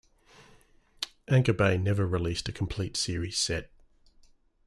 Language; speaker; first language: English; native; English